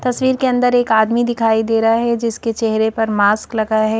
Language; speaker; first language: Hindi; native; Hindi